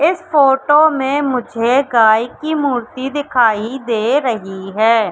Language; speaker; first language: Hindi; native; Hindi